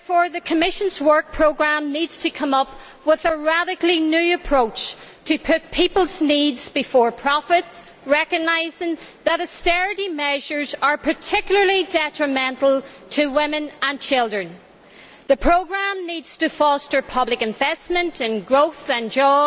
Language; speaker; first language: English; native; English